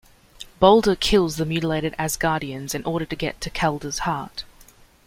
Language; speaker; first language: English; native; English